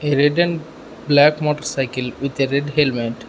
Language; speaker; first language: English; non-native, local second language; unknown